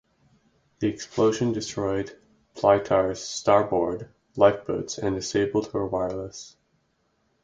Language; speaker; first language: English; native; English